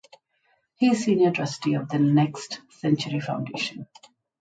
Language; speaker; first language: English; non-native, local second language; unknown